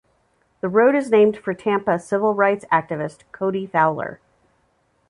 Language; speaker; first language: English; native; English